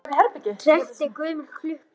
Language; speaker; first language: Icelandic; native; Icelandic